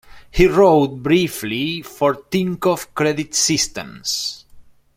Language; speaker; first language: English; non-native, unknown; Spanish